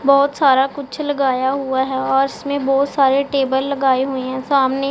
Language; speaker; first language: Hindi; non-native, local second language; Punjabi